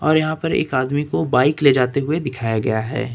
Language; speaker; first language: Hindi; native; Hindi